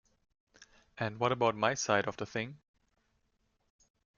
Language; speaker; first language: English; non-native, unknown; German